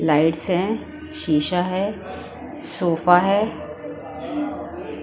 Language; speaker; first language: Hindi; non-native, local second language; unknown